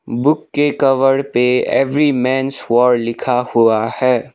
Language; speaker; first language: Hindi; non-native, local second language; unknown